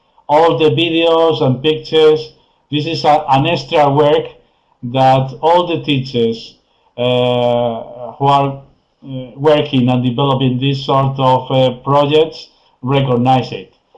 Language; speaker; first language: English; non-native, fluent; Spanish